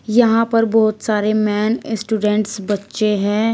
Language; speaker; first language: Hindi; native; Hindi